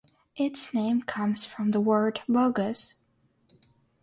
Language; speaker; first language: English; non-native, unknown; Russian